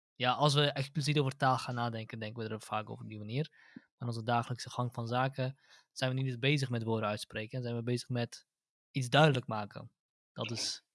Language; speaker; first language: Dutch; early bilingual, other home language; Central Kurdish